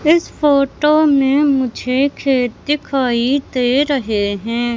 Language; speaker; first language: Hindi; native; Hindi